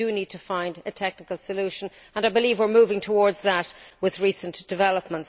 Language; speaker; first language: English; native; English